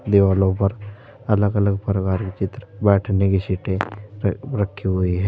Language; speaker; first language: Hindi; native; Hindi